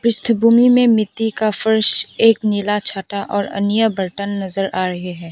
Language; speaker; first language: Hindi; non-native, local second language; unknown